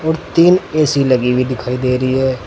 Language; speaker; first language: Hindi; native; Hindi